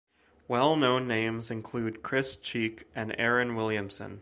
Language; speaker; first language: English; native; English